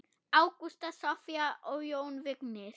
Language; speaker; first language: Icelandic; non-native, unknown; German